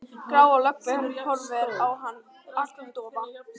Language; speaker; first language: Icelandic; native; Icelandic